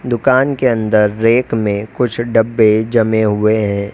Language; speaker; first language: Hindi; native; Hindi